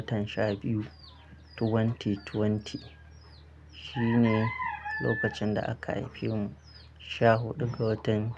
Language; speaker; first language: Hausa; non-native, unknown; Akan